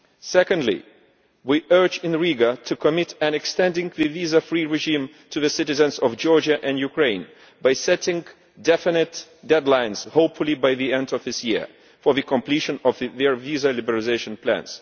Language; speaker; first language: English; non-native, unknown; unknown